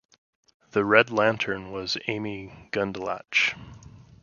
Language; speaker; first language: English; native; English